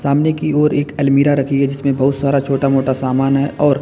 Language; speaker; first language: Hindi; native; Hindi